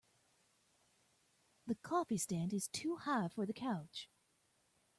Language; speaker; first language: English; native; English